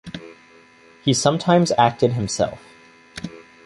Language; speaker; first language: English; native; English